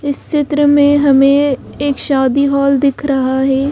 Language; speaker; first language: Hindi; native; Hindi